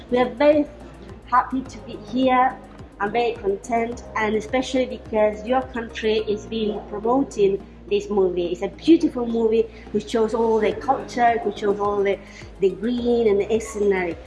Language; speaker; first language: English; non-native, fluent; Spanish